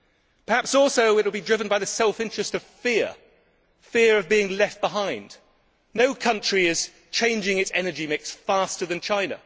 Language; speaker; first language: English; native; English